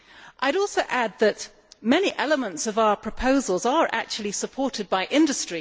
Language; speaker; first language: English; native; English